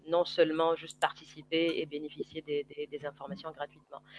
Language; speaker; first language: French; non-native, local second language; Arabic